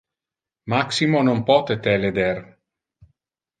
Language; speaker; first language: Interlingua; non-native, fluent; Italian